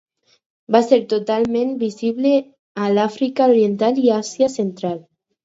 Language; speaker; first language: Catalan; non-native, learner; Spanish